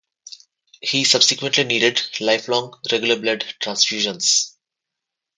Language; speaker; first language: English; non-native, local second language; Telugu